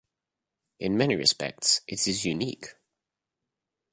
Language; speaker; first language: English; native; English